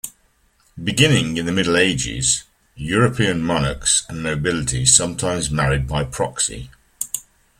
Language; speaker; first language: English; native; English